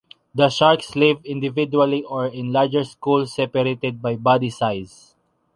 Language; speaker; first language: English; non-native, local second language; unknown